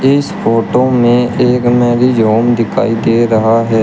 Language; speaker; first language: Hindi; native; Hindi